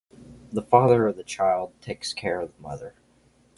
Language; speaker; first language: English; native; English